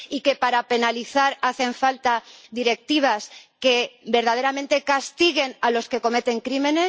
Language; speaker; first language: Spanish; native; Spanish